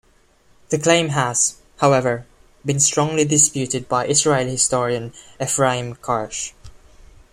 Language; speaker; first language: English; non-native, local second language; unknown